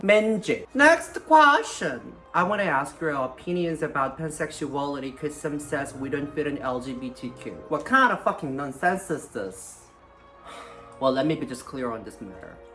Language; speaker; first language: English; non-native, fluent; Korean